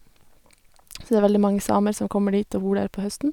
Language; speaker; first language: Norwegian; native; Norwegian